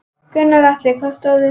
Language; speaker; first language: Icelandic; native; Icelandic